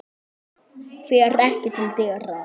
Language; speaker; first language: Icelandic; native; Icelandic